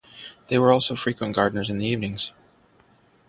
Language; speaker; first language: English; native; English